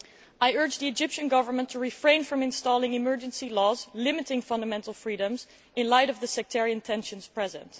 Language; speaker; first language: English; non-native, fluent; Dutch